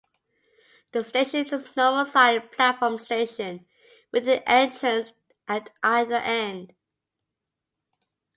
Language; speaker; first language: English; native; English